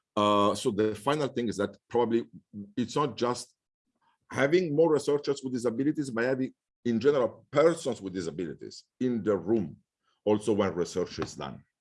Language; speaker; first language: English; non-native, fluent; Italian